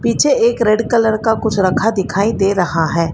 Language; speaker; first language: Hindi; non-native, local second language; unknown